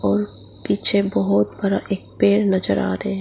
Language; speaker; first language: Hindi; non-native, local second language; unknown